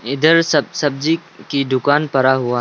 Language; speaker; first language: Hindi; non-native, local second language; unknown